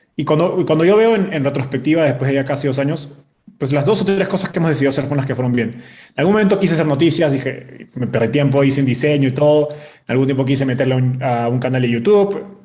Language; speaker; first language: Spanish; native; Spanish